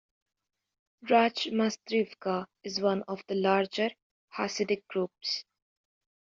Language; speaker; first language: English; native; English